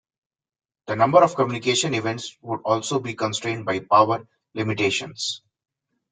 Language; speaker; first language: English; non-native, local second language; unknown